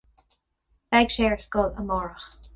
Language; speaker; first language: Irish; non-native, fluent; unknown